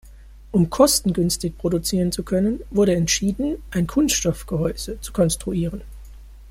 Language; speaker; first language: German; native; German